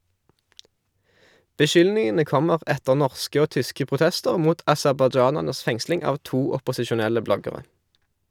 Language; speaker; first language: Norwegian; native; Norwegian